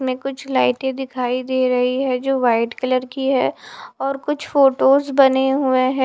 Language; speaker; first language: Hindi; native; Hindi